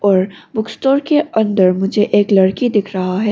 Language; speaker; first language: Hindi; non-native, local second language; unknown